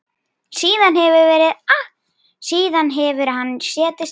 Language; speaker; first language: Icelandic; native; Icelandic